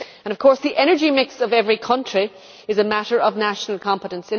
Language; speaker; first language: English; native; English